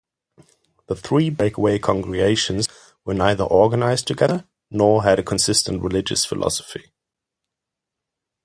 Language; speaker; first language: English; non-native, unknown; German